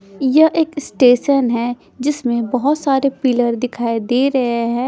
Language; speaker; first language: Hindi; non-native, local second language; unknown